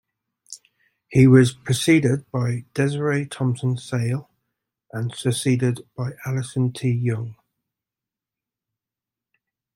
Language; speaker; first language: English; native; English